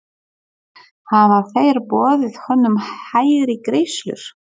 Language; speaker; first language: Icelandic; non-native, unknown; Polish